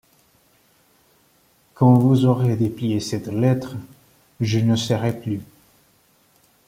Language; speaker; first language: French; non-native, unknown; Spanish